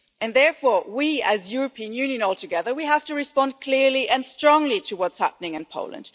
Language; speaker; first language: English; non-native, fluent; German